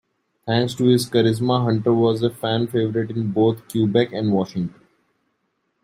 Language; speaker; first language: English; non-native, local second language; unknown